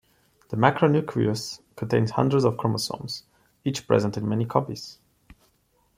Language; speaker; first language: English; non-native, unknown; Portuguese